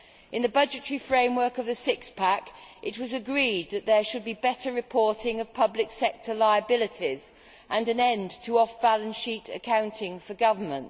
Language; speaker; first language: English; native; English